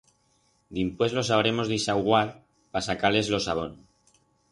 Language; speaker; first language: Aragonese; non-native, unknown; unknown